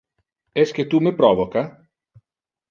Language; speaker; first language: Interlingua; non-native, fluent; Italian